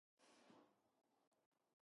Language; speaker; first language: English; non-native, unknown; Georgian